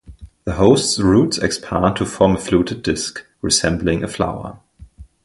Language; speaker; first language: English; non-native, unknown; German